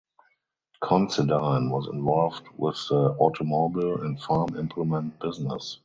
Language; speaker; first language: English; non-native, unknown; German